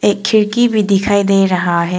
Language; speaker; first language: Hindi; non-native, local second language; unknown